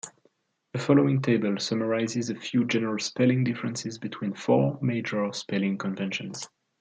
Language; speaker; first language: English; non-native, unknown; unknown